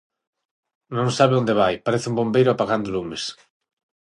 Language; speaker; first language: Galician; non-native, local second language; Spanish